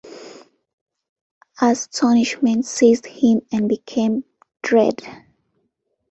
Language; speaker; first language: English; non-native, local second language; Ganda